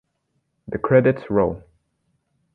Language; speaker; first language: English; native; English